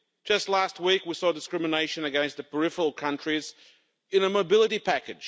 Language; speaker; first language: English; non-native, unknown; Lithuanian